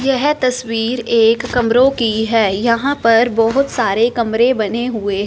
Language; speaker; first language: Hindi; non-native, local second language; Punjabi